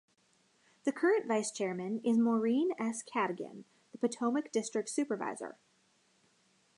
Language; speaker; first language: English; native; English